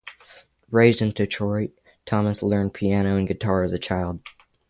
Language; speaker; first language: English; native; English